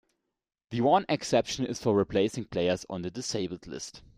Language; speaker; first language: English; non-native, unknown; German